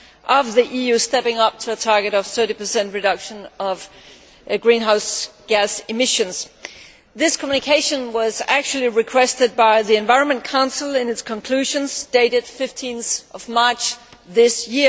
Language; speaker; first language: English; non-native, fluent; Danish